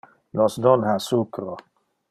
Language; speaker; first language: Interlingua; non-native, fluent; Dutch